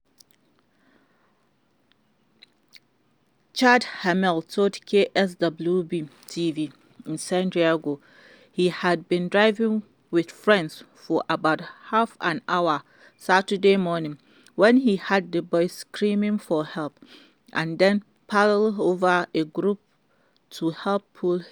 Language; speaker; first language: English; non-native, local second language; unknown